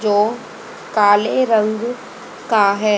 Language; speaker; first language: Hindi; native; Hindi